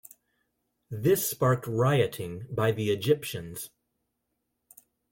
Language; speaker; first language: English; non-native, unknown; Spanish